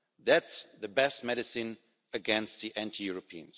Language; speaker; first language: English; non-native, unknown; German